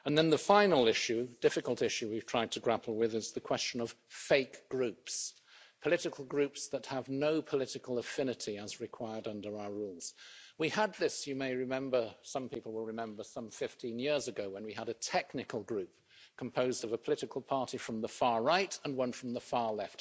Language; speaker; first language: English; native; English